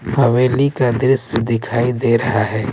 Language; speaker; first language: Hindi; native; Hindi